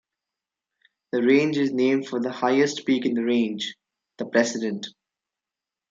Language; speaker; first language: English; non-native, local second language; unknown